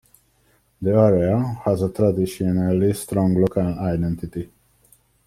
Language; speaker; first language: English; non-native, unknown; Hungarian